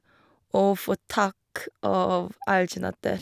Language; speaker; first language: Norwegian; non-native, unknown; Korean